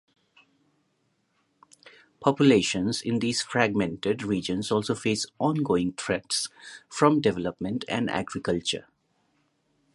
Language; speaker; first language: English; non-native, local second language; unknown